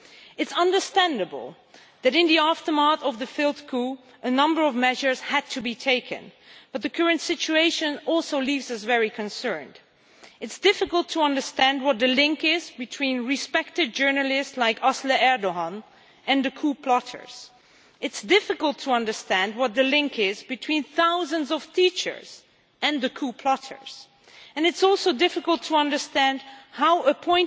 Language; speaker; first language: English; non-native, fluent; Dutch